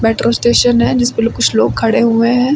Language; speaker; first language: Hindi; native; Hindi